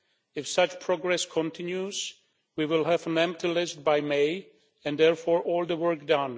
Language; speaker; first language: English; non-native, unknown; Czech